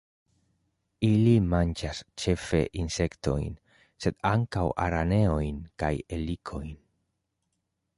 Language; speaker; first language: Esperanto; non-native, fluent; Spanish